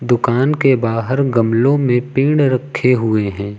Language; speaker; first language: Hindi; native; Hindi